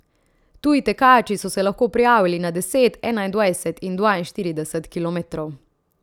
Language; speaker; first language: Slovenian; native; Slovenian